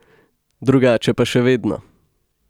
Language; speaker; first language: Slovenian; native; Slovenian